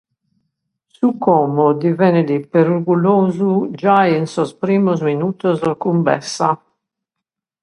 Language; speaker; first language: Sardinian; native; Sardinian